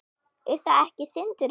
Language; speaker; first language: Icelandic; non-native, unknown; German